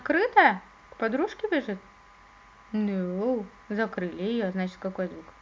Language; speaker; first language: Russian; native; Russian